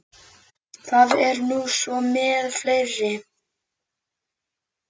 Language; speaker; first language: Icelandic; native; Icelandic